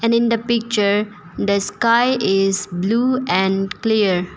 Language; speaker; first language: English; non-native, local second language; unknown